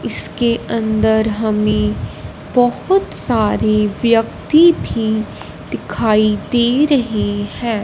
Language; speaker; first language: Hindi; non-native, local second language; Punjabi